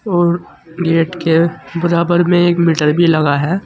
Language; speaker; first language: Hindi; native; Hindi